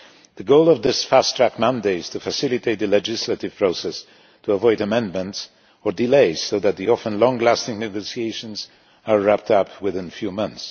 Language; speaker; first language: English; non-native, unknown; Polish